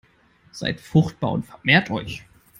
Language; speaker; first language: English; non-native, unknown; German